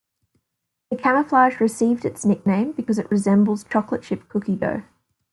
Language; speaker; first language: English; native; English